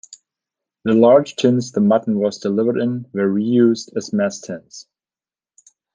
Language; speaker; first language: English; non-native, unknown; German